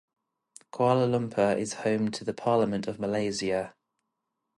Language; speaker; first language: English; native; English